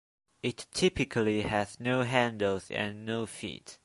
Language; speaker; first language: English; non-native, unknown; Chinese